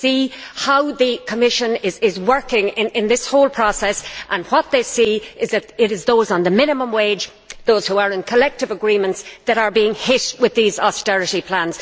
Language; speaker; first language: English; native; English